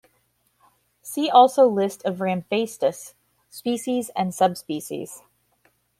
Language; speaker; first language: English; native; English